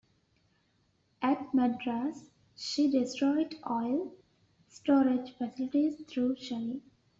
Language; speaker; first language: English; native; English